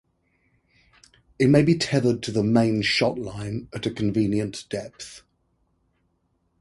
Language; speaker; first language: English; native; English